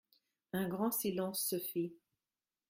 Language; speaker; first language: French; non-native, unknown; German